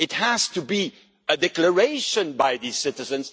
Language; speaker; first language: English; non-native, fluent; Dutch